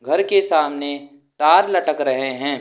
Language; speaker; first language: Hindi; native; Hindi